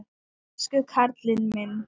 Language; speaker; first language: Icelandic; non-native, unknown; Thai